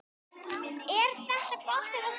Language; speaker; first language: Icelandic; native; Icelandic